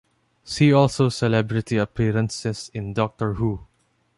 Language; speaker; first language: English; non-native, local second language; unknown